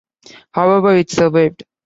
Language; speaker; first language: English; non-native, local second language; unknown